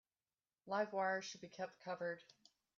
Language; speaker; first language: English; native; English